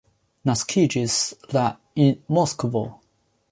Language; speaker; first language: Esperanto; non-native, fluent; Chinese